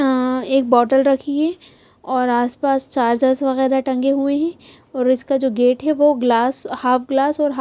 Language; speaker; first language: Hindi; non-native, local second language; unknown